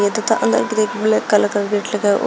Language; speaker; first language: Hindi; native; Hindi